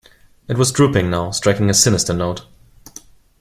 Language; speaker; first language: English; non-native, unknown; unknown